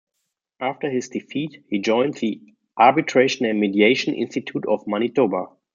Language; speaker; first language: English; non-native, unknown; German